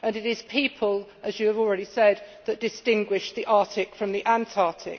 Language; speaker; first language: English; native; English